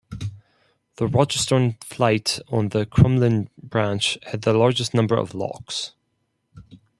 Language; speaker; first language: English; non-native, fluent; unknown